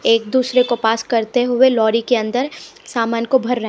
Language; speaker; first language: Hindi; non-native, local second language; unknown